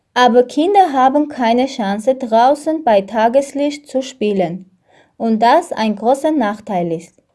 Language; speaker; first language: German; non-native, learner; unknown